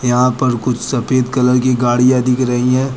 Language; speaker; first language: Hindi; native; Hindi